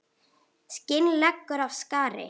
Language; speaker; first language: Icelandic; native; Icelandic